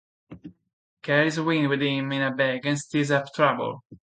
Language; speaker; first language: English; non-native, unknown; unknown